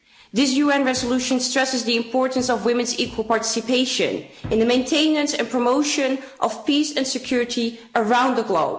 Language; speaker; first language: English; non-native, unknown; Dutch